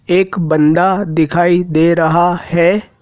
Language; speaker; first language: Hindi; native; Hindi